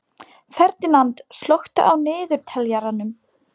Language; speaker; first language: Icelandic; non-native, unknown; Polish